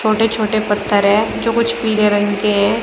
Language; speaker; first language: Hindi; native; Hindi